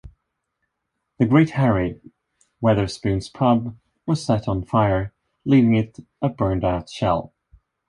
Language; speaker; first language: English; non-native, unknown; Swedish